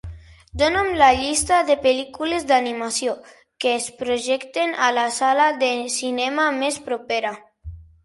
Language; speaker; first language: Catalan; non-native, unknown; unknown